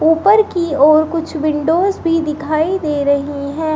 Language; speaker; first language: Hindi; native; Hindi